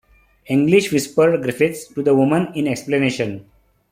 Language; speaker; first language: English; non-native, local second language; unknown